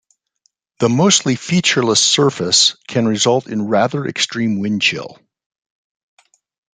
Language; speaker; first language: English; native; English